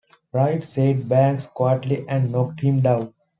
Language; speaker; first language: English; non-native, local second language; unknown